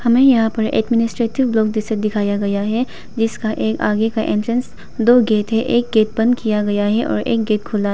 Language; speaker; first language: Hindi; non-native, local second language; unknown